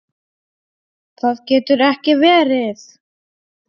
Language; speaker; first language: Icelandic; non-native, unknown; Polish